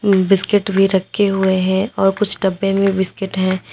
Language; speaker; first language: Hindi; native; Hindi